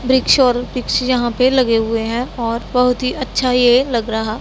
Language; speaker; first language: Hindi; non-native, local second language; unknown